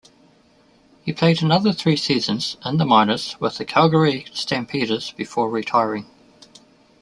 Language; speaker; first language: English; native; English